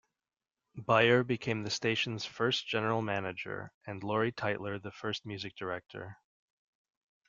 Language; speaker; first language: English; native; English